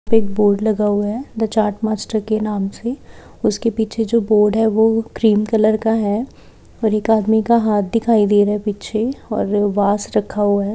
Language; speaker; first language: Hindi; native; Hindi